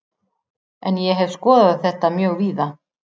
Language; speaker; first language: Icelandic; native; Icelandic